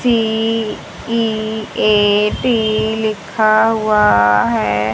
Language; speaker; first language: Hindi; native; Hindi